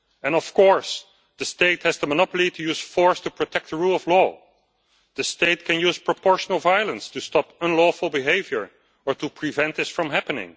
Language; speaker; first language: English; non-native, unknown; Dutch